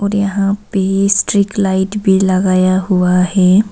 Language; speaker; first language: Hindi; non-native, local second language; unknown